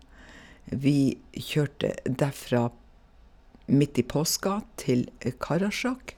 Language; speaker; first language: Norwegian; native; Norwegian